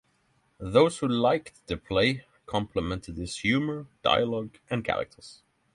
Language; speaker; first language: English; non-native, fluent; Norwegian